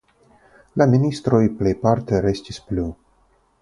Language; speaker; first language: Esperanto; non-native, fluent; Russian